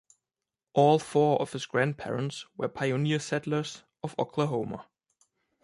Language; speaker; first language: English; non-native, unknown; German